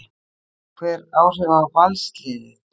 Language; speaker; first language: Icelandic; native; Icelandic